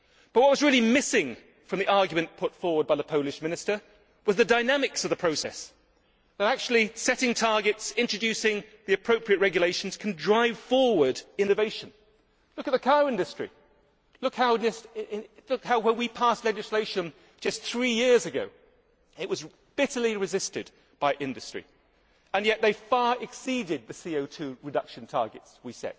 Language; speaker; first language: English; native; English